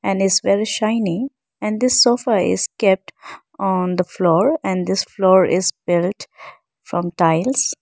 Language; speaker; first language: English; non-native, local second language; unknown